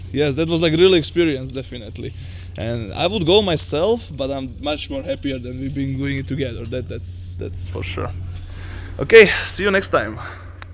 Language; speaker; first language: English; non-native, fluent; Slovak